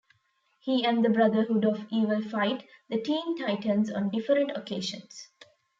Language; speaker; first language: English; non-native, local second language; Tamil